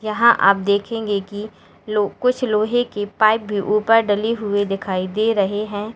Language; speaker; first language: Hindi; native; Hindi